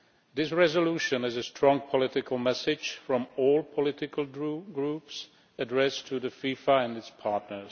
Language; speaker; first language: English; non-native, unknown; Czech